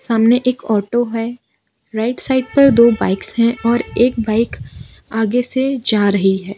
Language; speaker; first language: Hindi; non-native, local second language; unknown